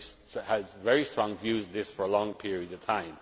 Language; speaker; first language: English; non-native, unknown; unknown